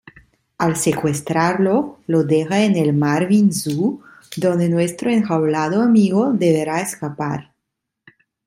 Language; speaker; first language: Spanish; non-native, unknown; Italian